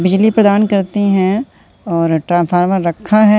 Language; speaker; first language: Hindi; native; Hindi